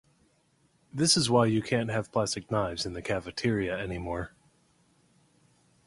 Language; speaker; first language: English; native; English